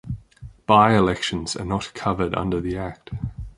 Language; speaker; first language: English; native; English